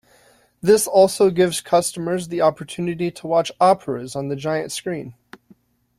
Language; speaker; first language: English; native; English